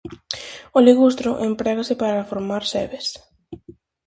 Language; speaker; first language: Galician; native; Galician